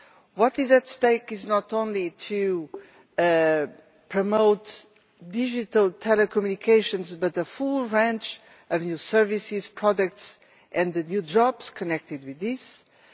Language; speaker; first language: English; non-native, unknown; Portuguese